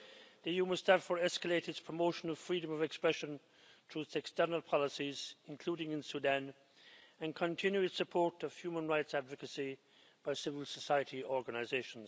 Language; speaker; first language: English; native; English